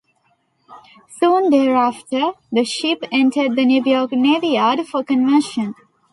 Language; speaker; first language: English; non-native, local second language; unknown